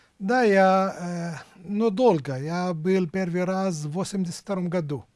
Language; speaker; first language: Russian; non-native, fluent; Arabic